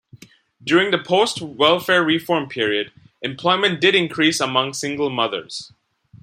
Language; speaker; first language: English; non-native, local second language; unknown